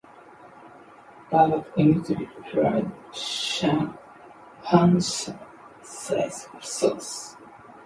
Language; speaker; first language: English; non-native, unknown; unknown